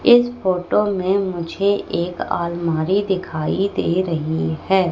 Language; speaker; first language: Hindi; native; Hindi